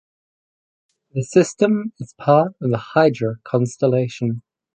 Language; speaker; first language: English; native; English